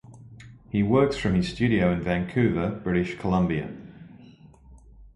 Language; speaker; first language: English; native; English